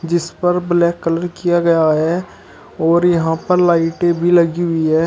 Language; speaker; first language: Hindi; native; Hindi